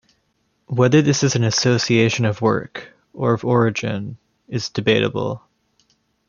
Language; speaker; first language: English; native; English